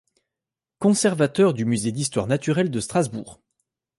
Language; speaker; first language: French; native; French